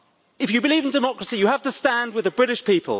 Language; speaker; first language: English; native; English